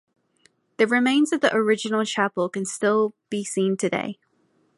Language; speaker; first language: English; native; English